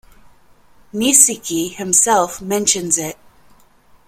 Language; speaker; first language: English; native; English